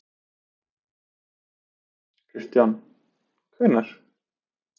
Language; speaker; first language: Icelandic; native; Icelandic